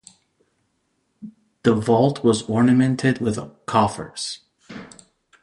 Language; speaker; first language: English; native; English